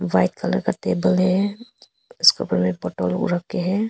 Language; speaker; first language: Hindi; non-native, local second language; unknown